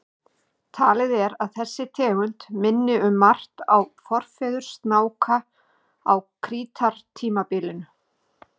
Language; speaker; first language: Icelandic; native; Icelandic